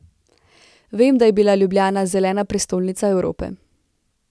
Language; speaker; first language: Slovenian; native; Slovenian